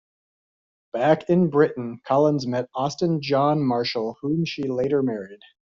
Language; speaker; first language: English; native; English